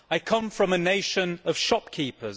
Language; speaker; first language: English; native; English